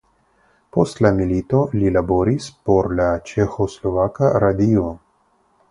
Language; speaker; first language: Esperanto; non-native, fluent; Russian